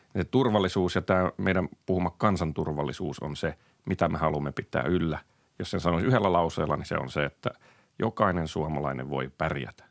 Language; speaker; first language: Finnish; native; Finnish